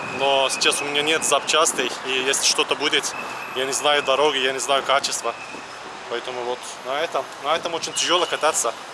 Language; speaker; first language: Russian; non-native, fluent; Turkish